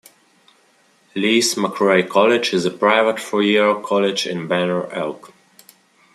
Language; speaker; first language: English; non-native, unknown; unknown